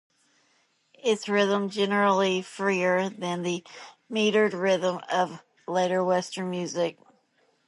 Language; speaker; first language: English; native; English